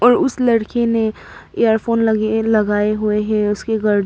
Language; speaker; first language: Hindi; non-native, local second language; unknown